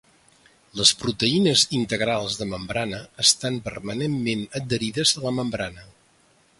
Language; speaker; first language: Catalan; native; Catalan